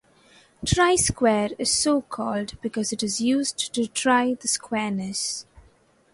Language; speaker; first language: English; non-native, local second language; Malayalam